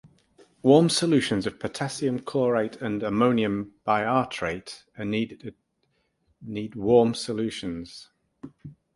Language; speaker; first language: English; native; English